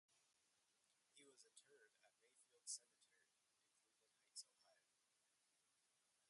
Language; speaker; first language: English; native; English